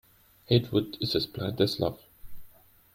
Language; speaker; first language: English; non-native, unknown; German